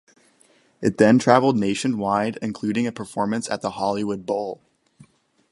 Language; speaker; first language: English; native; English